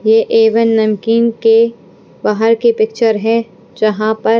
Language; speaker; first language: Hindi; non-native, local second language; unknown